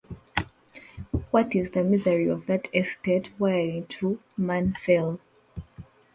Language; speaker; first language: English; non-native, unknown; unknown